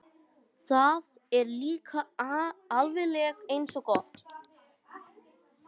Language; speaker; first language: Icelandic; non-native, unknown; English